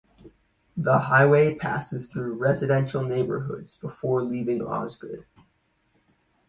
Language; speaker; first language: English; native; English